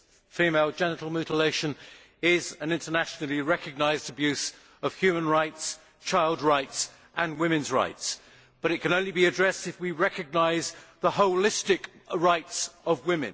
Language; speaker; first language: English; native; English